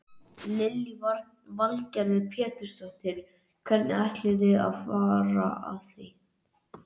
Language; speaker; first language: Icelandic; native; Icelandic